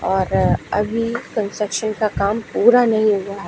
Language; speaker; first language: Hindi; native; Hindi